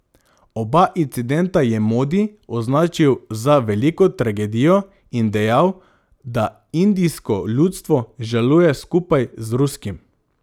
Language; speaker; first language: Slovenian; non-native, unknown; Macedonian